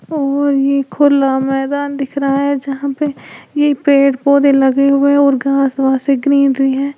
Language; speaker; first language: Hindi; native; Hindi